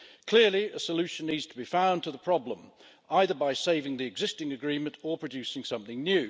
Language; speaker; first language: English; native; English